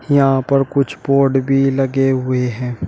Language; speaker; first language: Hindi; native; Hindi